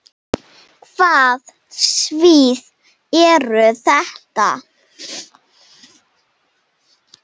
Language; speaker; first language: Icelandic; non-native, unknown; Slovenian